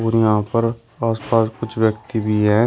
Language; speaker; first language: Hindi; native; Hindi